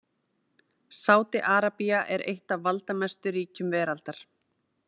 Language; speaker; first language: Icelandic; native; Icelandic